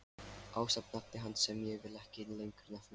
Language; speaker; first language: Icelandic; non-native, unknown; Lithuanian